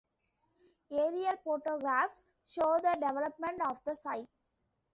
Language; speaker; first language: English; non-native, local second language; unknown